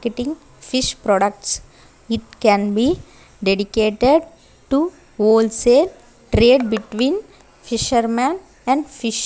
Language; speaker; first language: English; non-native, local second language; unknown